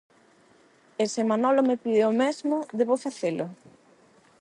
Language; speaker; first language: Galician; non-native, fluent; Spanish